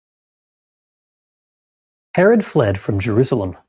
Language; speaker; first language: English; native; English